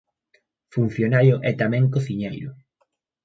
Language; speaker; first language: Galician; native; Galician